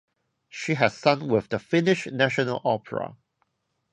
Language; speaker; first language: English; non-native, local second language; Cantonese